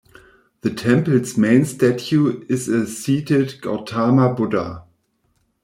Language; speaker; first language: English; non-native, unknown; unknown